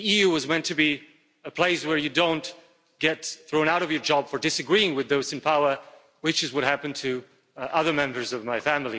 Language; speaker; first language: English; non-native, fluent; Slovak